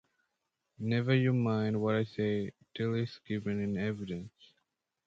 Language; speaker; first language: English; native; English